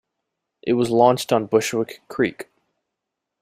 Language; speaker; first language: English; native; English